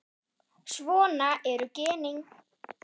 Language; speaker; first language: Icelandic; non-native, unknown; German